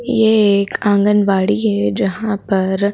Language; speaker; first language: Hindi; native; Hindi